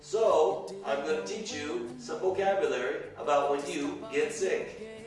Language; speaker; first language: English; native; English